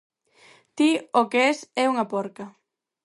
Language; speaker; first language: Galician; non-native, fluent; Spanish